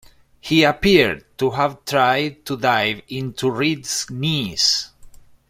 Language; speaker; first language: English; non-native, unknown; Spanish